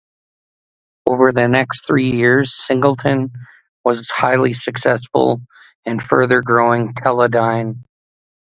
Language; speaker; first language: English; native; English